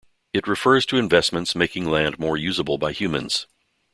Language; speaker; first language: English; native; English